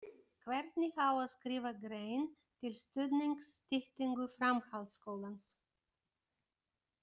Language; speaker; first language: Icelandic; non-native, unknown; Bulgarian